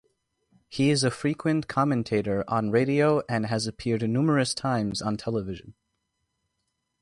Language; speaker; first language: English; native; English